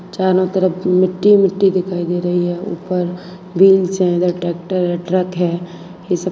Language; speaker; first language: Hindi; non-native, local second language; Gujarati